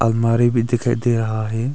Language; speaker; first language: Hindi; non-native, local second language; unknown